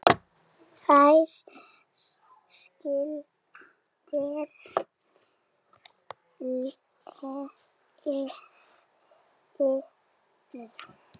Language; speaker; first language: Icelandic; native; Icelandic